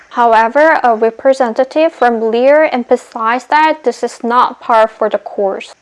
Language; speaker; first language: English; non-native, fluent; Korean